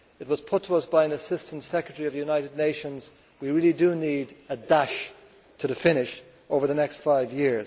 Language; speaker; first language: English; native; English